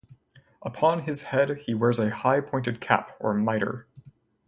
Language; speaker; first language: English; native; English